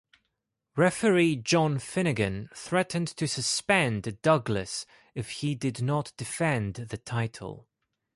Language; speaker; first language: English; non-native, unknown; Greek